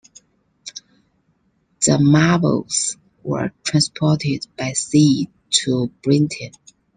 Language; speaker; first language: English; non-native, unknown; Chinese